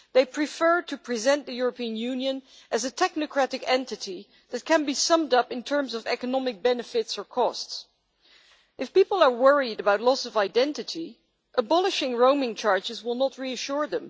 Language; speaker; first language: English; non-native, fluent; Dutch